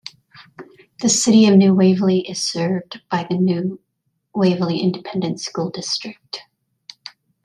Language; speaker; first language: English; native; English